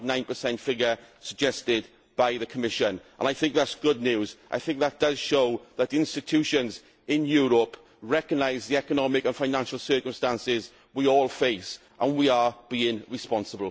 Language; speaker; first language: English; native; English